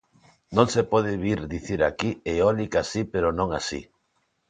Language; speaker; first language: Galician; non-native, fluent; Spanish